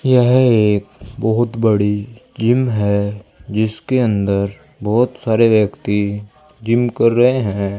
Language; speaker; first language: Hindi; native; Hindi